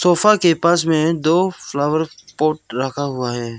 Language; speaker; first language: Hindi; non-native, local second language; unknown